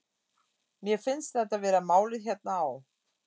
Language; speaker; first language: Icelandic; non-native, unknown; German